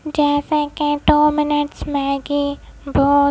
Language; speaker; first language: Hindi; native; Hindi